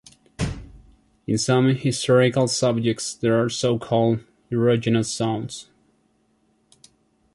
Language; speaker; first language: English; non-native, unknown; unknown